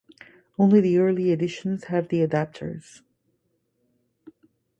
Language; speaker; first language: English; non-native, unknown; Arabic